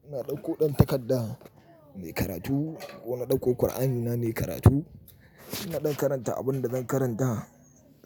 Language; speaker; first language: Hausa; native; Hausa